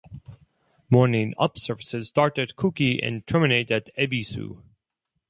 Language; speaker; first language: English; non-native, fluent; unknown